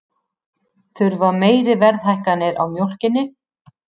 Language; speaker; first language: Icelandic; native; Icelandic